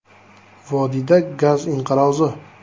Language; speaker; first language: Uzbek; native; Uzbek